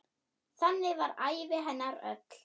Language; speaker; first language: Icelandic; non-native, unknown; German